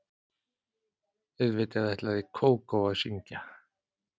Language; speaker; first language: Icelandic; native; Icelandic